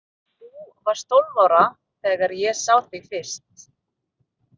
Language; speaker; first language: Icelandic; non-native, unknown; Filipino